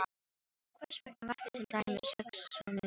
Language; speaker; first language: Icelandic; non-native, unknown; Filipino